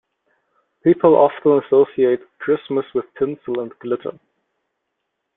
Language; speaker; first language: English; non-native, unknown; German